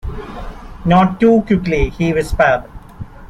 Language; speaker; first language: English; non-native, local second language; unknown